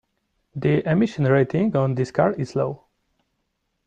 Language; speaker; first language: English; non-native, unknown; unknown